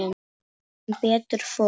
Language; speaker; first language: Icelandic; non-native, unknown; Polish